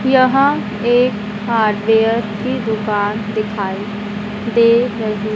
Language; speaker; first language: Hindi; native; Hindi